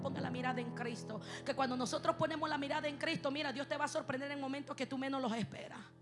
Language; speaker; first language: Spanish; native; Spanish